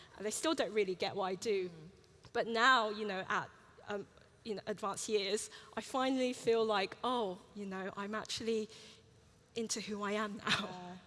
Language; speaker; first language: English; early bilingual, other home language; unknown